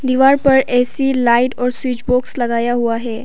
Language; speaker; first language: Hindi; non-native, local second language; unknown